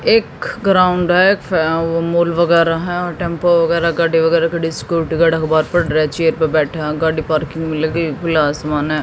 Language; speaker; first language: Hindi; native; Hindi